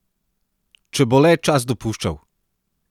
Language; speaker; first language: Slovenian; non-native, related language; Serbian